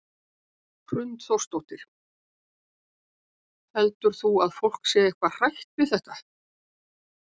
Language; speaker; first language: Icelandic; native; Icelandic